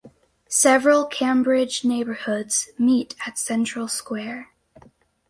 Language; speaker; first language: English; native; English